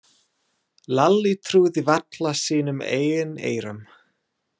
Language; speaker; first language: Icelandic; non-native, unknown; English